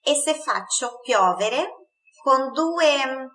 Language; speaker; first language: Italian; non-native, fluent; Portuguese